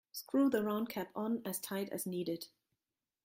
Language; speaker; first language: English; non-native, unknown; German